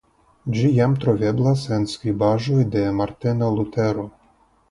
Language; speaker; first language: Esperanto; non-native, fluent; Russian